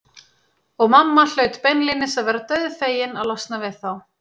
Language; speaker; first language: Icelandic; native; Icelandic